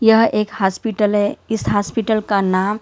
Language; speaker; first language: Hindi; non-native, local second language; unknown